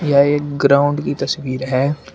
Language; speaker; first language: Hindi; native; Hindi